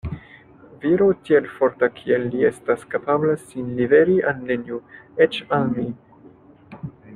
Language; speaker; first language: Esperanto; non-native, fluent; French